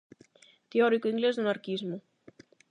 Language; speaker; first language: Galician; non-native, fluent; Spanish